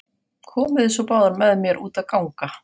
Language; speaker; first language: Icelandic; non-native, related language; Faroese